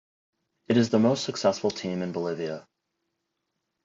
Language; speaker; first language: English; native; English